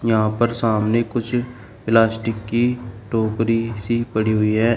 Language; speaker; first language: Hindi; native; Hindi